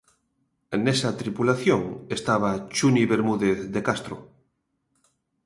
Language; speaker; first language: Galician; native; Galician